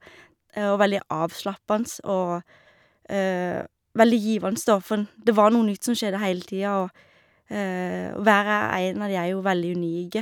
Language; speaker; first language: Norwegian; native; Norwegian